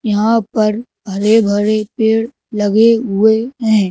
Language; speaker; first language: Hindi; native; Hindi